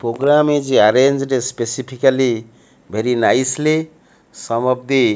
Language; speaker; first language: English; non-native, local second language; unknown